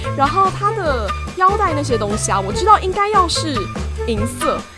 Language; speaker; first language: Chinese; native; Chinese